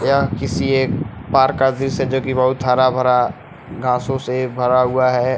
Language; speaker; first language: Hindi; native; Hindi